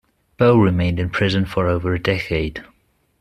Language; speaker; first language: English; non-native, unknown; German